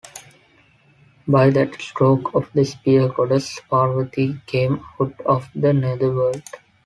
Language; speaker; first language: English; non-native, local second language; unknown